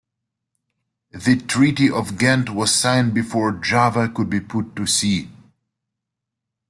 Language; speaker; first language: English; native; English